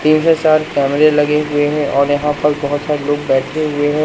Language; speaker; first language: Hindi; native; Hindi